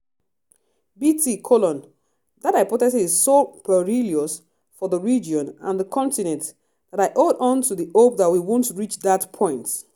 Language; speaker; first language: English; non-native, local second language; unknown